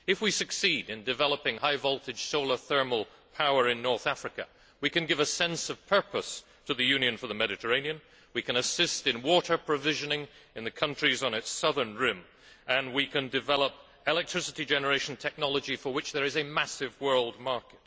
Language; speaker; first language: English; native; English